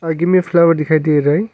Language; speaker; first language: Hindi; non-native, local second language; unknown